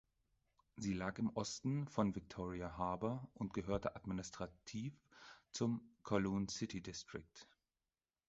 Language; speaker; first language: German; native; German